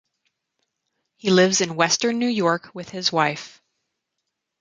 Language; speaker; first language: English; native; English